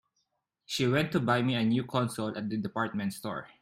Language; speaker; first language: English; non-native, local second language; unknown